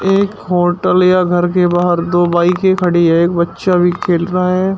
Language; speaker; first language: Hindi; native; Hindi